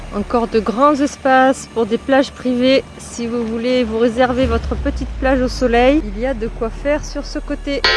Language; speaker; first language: French; native; French